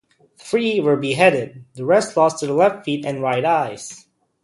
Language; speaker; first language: English; native; English